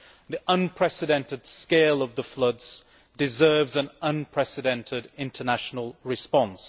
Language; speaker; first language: English; native; English